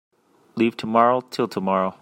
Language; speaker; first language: English; native; English